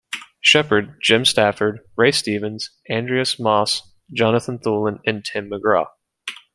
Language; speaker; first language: English; native; English